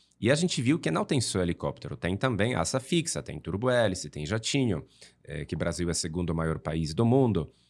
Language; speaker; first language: Portuguese; non-native, fluent; Polish